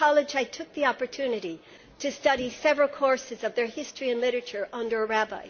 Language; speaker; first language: English; native; English